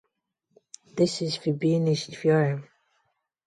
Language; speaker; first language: English; non-native, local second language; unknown